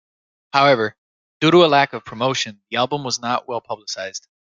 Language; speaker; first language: English; native; English